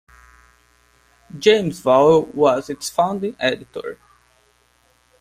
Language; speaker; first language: English; non-native, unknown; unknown